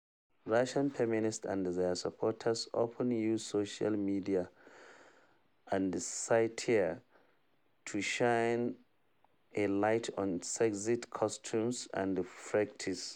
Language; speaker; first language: English; non-native, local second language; Hausa